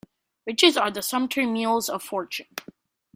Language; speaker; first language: English; native; English